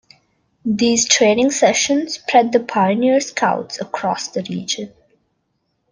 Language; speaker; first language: English; non-native, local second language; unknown